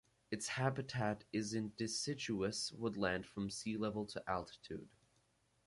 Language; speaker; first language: English; native; English